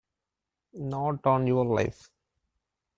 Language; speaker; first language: English; non-native, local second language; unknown